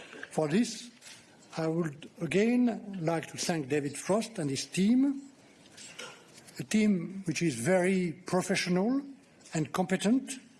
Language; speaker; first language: English; non-native, fluent; French